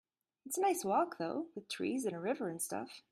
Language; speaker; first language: English; native; English